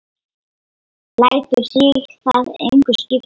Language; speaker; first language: Icelandic; non-native, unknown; Lithuanian